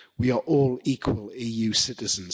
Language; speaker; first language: English; native; English